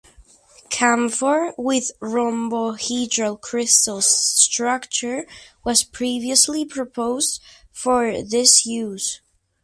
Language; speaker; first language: English; native; English